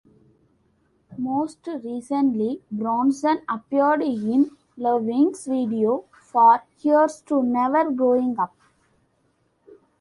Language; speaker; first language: English; non-native, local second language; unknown